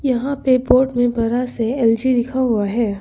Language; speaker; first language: Hindi; non-native, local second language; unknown